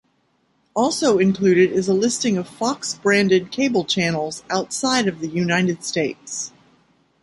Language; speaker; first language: English; native; English